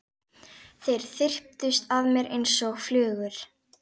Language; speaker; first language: Icelandic; native; Icelandic